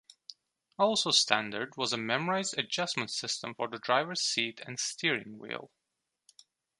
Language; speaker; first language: English; non-native, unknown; Turkish